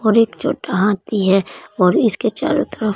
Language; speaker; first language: Hindi; non-native, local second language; Punjabi